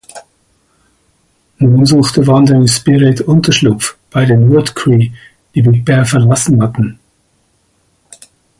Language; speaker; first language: German; native; German